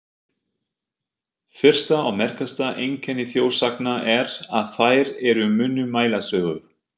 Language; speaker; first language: Icelandic; non-native, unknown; German